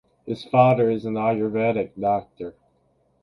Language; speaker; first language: English; native; English